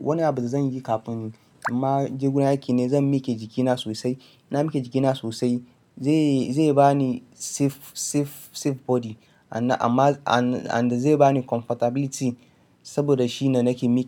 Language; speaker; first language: Hausa; non-native, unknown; Yoruba